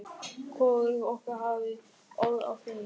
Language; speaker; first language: Icelandic; non-native, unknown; German